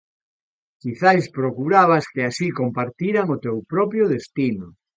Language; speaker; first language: Galician; native; Galician